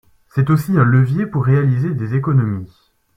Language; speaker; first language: French; native; French